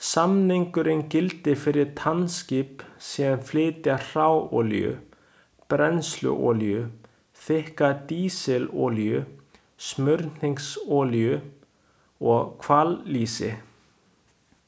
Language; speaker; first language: Icelandic; non-native, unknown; Chinese